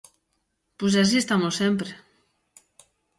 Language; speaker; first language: Galician; native; Galician